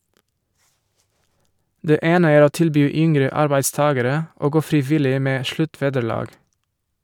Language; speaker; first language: Norwegian; non-native, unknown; Portuguese